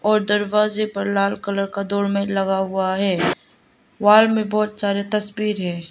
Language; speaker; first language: Hindi; non-native, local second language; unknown